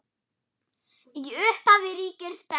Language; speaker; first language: Icelandic; non-native, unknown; German